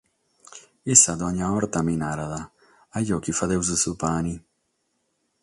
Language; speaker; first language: Sardinian; non-native, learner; Catalan